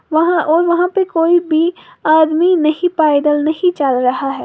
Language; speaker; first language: Hindi; native; Hindi